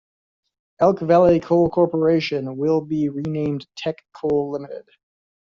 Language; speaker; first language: English; native; English